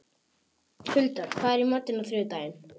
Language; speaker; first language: Icelandic; non-native, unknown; Polish